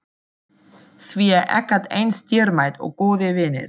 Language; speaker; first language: Icelandic; non-native, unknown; German